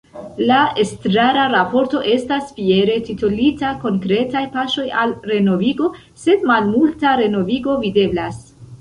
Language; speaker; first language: Esperanto; non-native, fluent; Central Kurdish